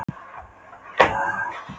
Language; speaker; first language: Icelandic; non-native, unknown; Polish